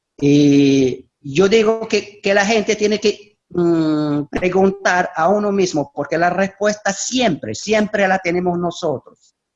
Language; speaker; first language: Spanish; non-native, fluent; Arabic